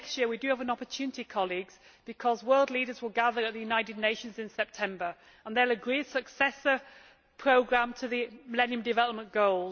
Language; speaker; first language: English; native; English